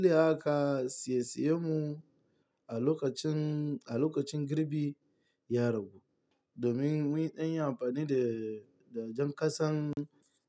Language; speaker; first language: Hausa; non-native, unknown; Yoruba